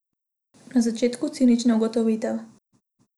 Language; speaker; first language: Slovenian; non-native, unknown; Macedonian